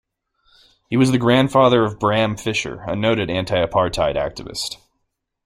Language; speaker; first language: English; native; English